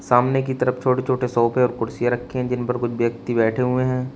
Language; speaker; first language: Hindi; native; Hindi